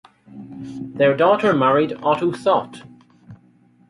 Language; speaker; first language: English; native; English